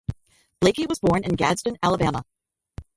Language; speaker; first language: English; native; English